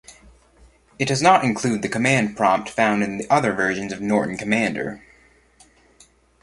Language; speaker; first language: English; native; English